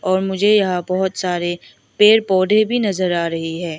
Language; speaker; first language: Hindi; early bilingual, other home language; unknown